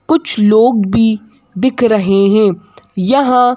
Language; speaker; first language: Hindi; native; Hindi